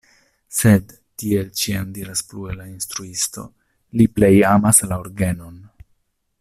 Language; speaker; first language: Esperanto; non-native, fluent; Italian